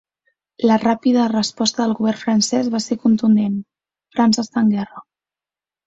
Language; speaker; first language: Catalan; native; Catalan